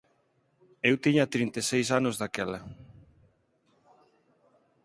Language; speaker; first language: Galician; non-native, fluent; Spanish